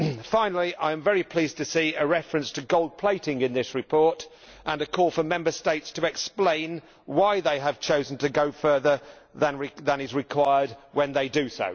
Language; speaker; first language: English; native; English